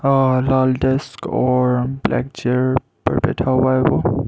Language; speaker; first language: Hindi; non-native, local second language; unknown